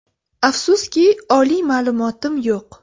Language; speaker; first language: Uzbek; native; Uzbek